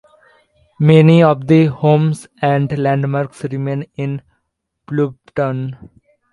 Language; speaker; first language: English; non-native, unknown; Bangla